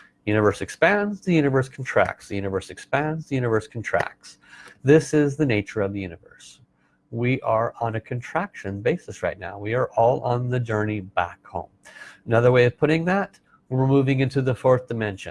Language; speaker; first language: English; native; English